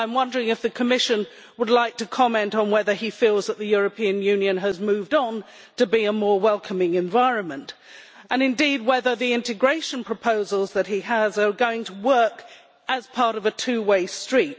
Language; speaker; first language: English; native; English